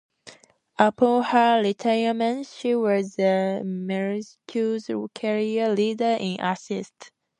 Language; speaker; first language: English; native; English